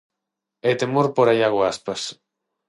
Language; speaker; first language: Galician; non-native, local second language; Spanish